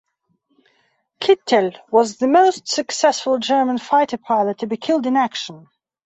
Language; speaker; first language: English; non-native, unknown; Belarusian